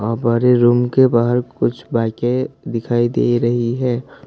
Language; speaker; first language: Hindi; non-native, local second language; Assamese